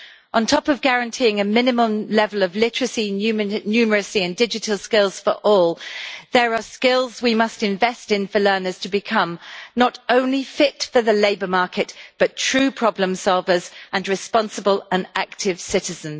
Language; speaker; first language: English; native; English